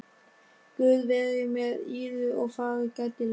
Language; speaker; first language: Icelandic; non-native, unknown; German